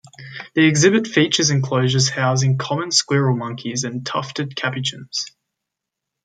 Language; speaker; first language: English; native; English